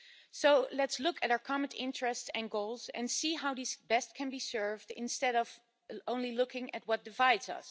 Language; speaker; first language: English; non-native, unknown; Dutch